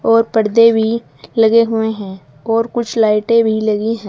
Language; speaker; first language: Hindi; native; Hindi